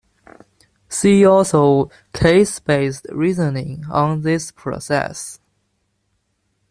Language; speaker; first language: English; non-native, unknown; Chinese